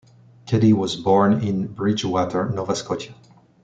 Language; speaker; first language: English; non-native, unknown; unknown